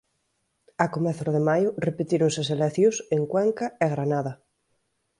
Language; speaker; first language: Galician; native; Galician